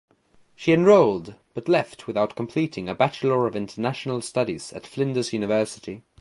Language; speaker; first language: English; native; English